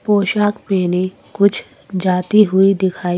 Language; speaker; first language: Hindi; native; Hindi